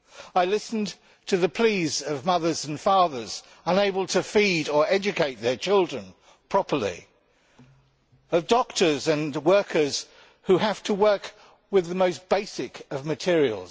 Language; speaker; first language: English; native; English